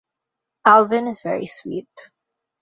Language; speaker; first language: English; non-native, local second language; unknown